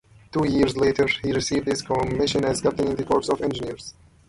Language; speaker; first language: English; native; English